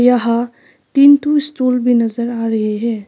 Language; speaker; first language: Hindi; non-native, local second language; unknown